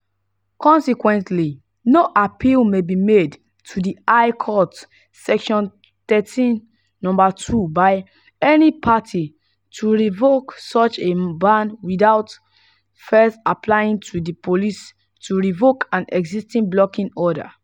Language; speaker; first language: English; non-native, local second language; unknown